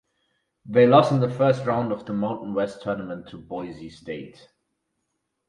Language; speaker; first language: English; non-native, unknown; German